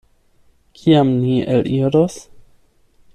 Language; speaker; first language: Esperanto; non-native, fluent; German